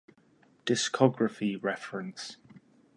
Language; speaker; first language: English; native; English